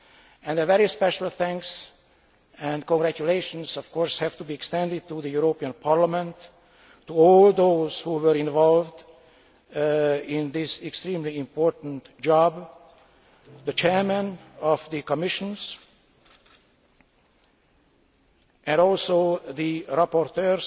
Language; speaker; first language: English; non-native, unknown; Hungarian